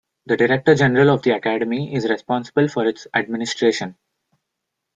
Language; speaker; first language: English; non-native, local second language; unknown